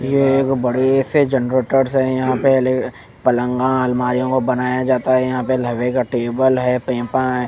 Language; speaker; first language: Hindi; non-native, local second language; Punjabi